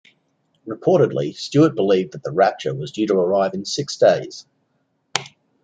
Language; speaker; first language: English; native; English